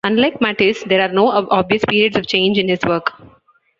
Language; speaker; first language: English; non-native, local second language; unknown